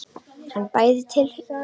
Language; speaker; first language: Icelandic; non-native, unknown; Romanian